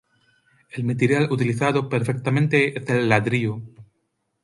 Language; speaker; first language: Spanish; non-native, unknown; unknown